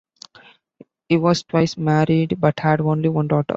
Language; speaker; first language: English; non-native, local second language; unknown